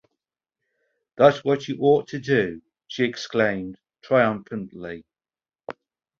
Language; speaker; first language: English; native; English